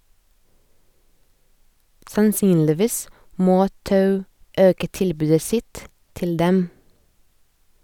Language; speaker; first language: Norwegian; non-native, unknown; Lithuanian